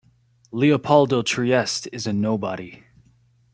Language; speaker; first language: English; native; English